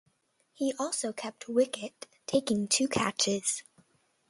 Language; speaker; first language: English; native; English